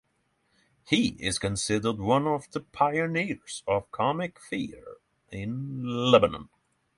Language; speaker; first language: English; non-native, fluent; Norwegian